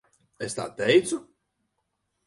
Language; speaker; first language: Latvian; native; Latvian